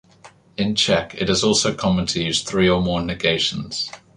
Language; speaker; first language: English; native; English